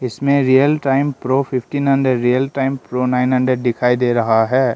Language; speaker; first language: Hindi; non-native, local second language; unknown